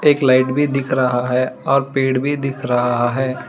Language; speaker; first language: Hindi; non-native, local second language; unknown